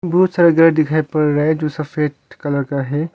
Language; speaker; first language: Hindi; non-native, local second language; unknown